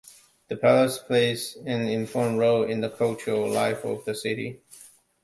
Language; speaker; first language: English; non-native, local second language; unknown